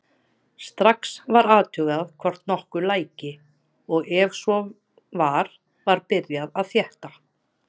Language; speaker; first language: Icelandic; native; Icelandic